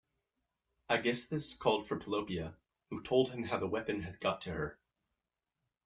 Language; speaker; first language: English; native; English